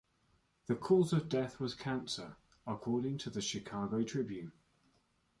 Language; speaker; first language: English; native; English